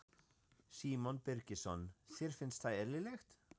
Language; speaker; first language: Icelandic; non-native, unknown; German